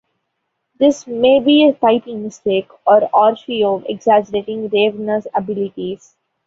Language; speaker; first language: English; non-native, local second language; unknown